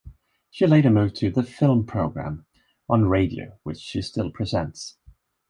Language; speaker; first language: English; non-native, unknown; Swedish